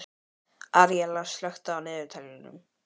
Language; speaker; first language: Icelandic; native; Icelandic